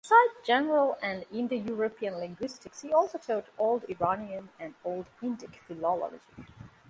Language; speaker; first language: English; non-native, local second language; Divehi